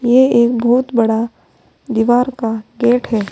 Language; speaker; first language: Hindi; native; Hindi